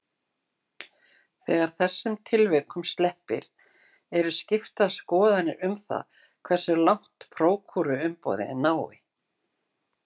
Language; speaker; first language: Icelandic; native; Icelandic